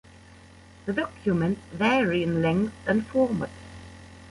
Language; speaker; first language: English; non-native, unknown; German